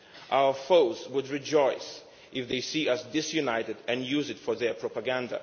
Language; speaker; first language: English; non-native, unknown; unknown